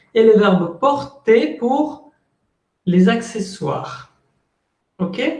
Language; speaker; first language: French; non-native, fluent; Spanish